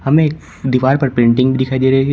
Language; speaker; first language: Hindi; native; Hindi